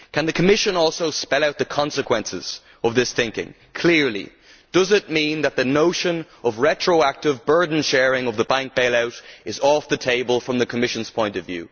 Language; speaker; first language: English; native; English